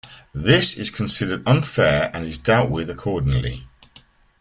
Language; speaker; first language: English; native; English